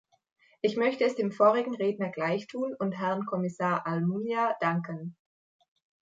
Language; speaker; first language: German; native; German